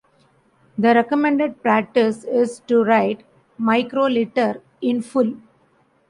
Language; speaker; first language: English; non-native, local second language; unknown